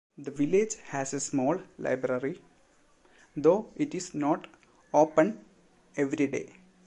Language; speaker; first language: English; non-native, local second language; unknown